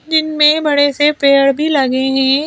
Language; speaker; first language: Hindi; native; Hindi